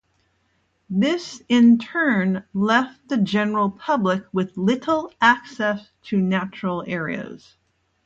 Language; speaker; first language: English; native; English